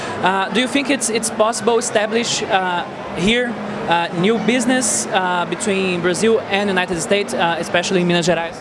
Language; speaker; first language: English; non-native, learner; Portuguese